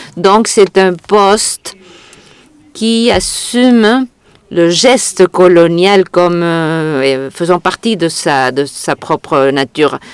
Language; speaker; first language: French; non-native, fluent; Catalan